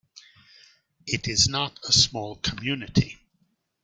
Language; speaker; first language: English; native; English